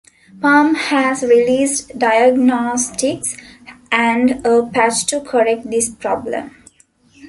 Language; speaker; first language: English; non-native, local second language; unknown